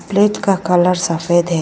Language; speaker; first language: Hindi; non-native, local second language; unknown